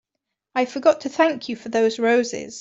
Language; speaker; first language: English; native; English